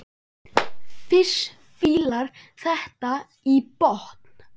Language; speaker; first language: Icelandic; non-native, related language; Swedish